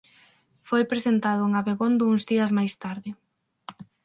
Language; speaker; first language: Galician; non-native, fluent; Spanish